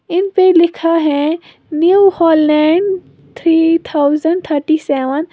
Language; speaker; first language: Hindi; native; Hindi